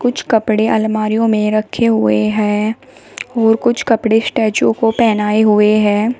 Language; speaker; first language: Hindi; native; Hindi